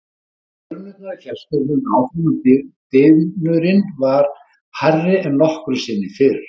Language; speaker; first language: Icelandic; native; Icelandic